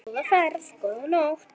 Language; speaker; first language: Icelandic; native; Icelandic